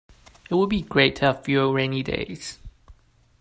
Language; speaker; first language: English; non-native, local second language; Cantonese